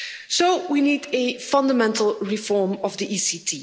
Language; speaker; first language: English; non-native, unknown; Dutch